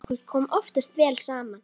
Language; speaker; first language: Icelandic; native; Icelandic